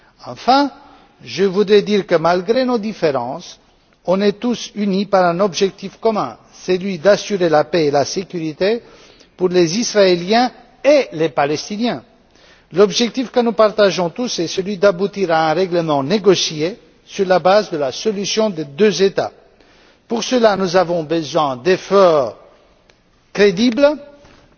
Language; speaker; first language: French; non-native, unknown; Romanian